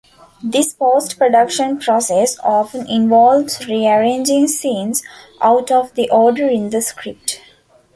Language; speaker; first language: English; non-native, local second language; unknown